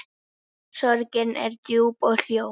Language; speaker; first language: Icelandic; native; Icelandic